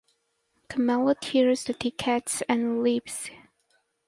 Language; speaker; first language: English; native; English